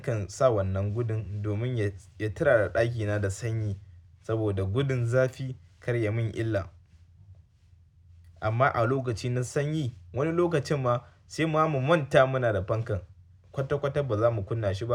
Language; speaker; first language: Hausa; native; Hausa